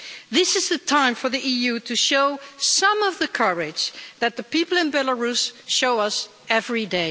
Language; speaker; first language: English; non-native, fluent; Dutch